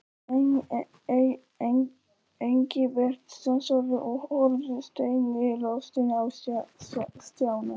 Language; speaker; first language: Icelandic; non-native, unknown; Polish